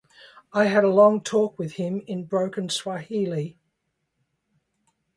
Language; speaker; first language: English; native; English